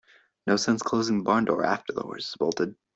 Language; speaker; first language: English; native; English